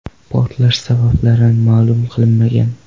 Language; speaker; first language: Uzbek; non-native, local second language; Kara-Kalpak